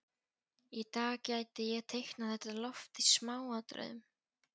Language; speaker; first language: Icelandic; non-native, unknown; Polish